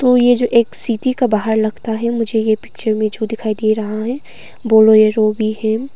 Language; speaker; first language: Hindi; non-native, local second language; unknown